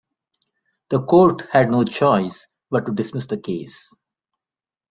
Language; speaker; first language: English; non-native, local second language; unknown